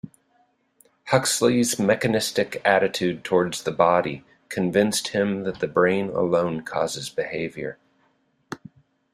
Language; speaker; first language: English; native; English